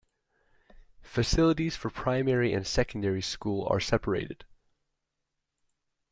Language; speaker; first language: English; native; English